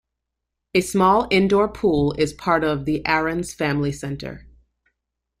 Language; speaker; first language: English; native; English